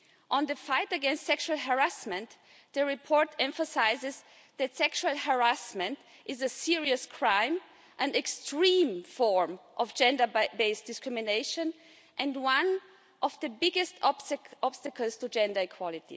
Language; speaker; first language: English; non-native, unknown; German